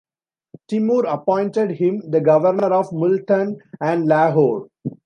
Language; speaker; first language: English; non-native, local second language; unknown